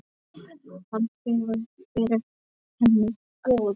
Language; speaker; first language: Icelandic; non-native, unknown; Polish